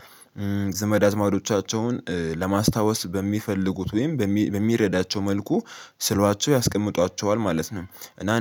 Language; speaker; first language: Amharic; native; Amharic